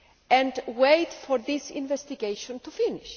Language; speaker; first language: English; non-native, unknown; Greek